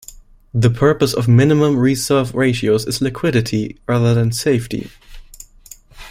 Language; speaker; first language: English; non-native, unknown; German